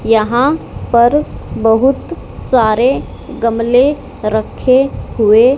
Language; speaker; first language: Hindi; native; Hindi